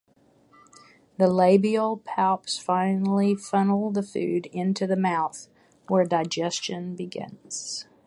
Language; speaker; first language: English; native; English